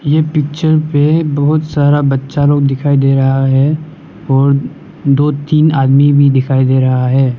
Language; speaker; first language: Hindi; non-native, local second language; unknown